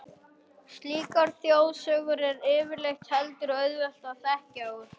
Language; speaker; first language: Icelandic; non-native, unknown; German